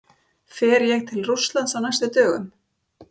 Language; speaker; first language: Icelandic; native; Icelandic